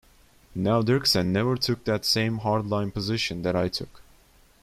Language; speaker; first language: English; non-native, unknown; Turkish